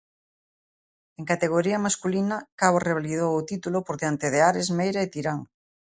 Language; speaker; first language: Galician; native; Galician